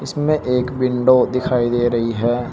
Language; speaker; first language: Hindi; native; Hindi